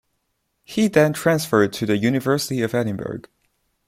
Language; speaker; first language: English; non-native, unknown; Chinese